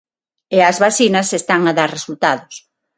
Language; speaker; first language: Galician; non-native, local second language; Spanish